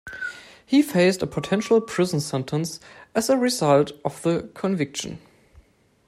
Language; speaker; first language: English; non-native, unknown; German